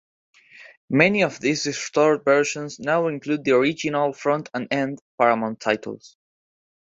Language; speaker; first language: English; non-native, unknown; Spanish